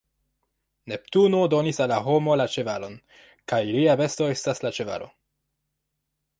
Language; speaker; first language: Esperanto; non-native, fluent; French